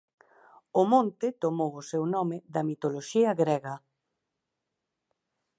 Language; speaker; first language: Galician; native; Galician